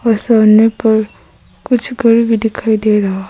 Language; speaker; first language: Hindi; early bilingual, other home language; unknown